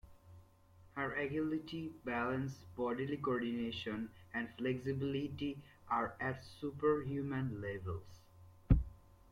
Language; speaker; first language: English; native; English